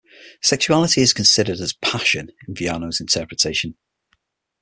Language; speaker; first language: English; native; English